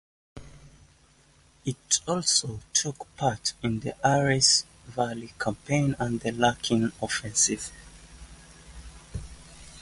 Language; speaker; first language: English; native; English